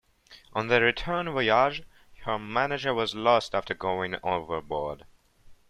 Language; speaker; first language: English; non-native, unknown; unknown